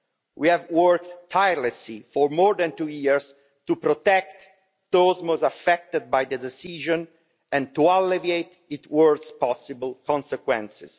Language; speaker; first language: English; non-native, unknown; Italian